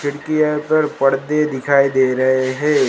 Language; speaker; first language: Hindi; non-native, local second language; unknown